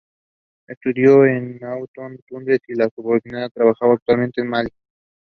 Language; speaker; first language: English; non-native, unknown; Spanish